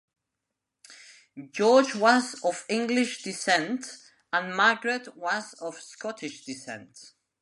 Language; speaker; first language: English; non-native, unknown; Spanish